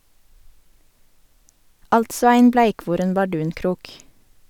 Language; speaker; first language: Norwegian; native; Norwegian